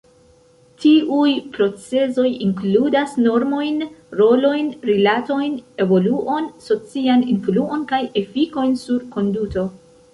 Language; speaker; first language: Esperanto; non-native, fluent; Central Kurdish